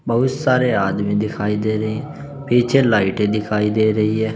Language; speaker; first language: Hindi; native; Hindi